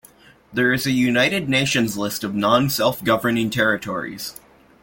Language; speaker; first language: English; native; English